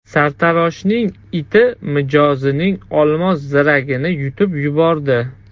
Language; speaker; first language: Uzbek; non-native, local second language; Russian